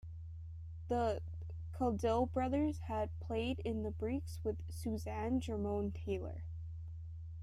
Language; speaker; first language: English; native; English